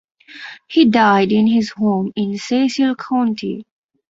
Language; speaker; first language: English; non-native, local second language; Bangla